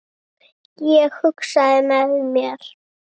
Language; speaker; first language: Icelandic; native; Icelandic